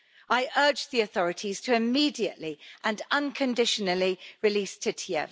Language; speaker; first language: English; native; English